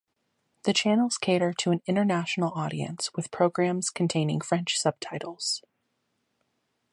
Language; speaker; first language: English; native; English